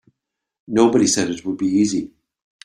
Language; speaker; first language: English; native; English